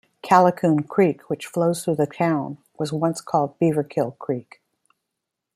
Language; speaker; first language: English; native; English